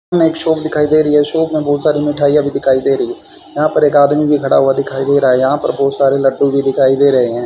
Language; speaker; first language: Hindi; native; Hindi